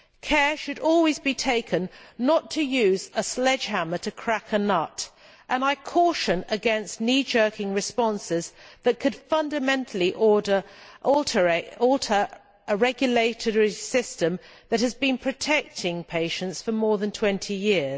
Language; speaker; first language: English; native; English